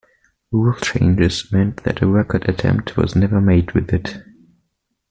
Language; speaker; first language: English; non-native, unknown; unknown